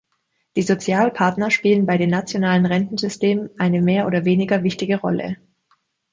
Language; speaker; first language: German; native; German